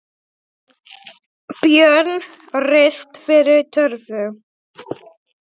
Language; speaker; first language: Icelandic; non-native, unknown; Polish